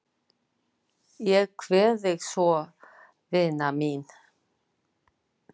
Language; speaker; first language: Icelandic; non-native, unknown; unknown